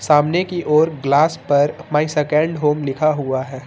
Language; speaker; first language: Hindi; native; Hindi